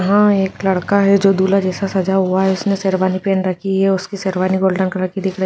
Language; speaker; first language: Hindi; native; Hindi